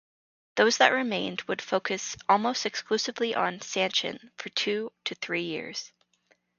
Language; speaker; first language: English; native; English